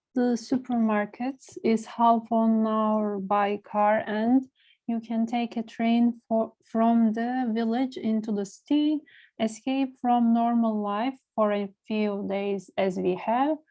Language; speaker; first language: English; non-native, learner; Turkish